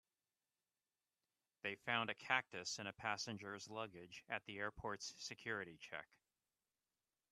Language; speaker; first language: English; native; English